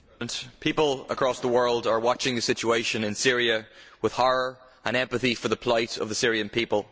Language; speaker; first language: English; native; English